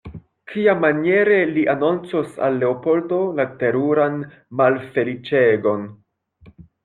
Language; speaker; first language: Esperanto; non-native, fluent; French